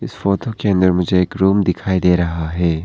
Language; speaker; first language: Hindi; non-native, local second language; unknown